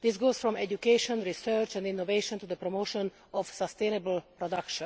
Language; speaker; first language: English; non-native, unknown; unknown